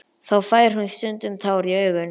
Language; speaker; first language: Icelandic; native; Icelandic